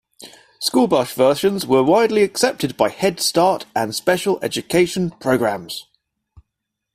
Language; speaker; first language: English; native; English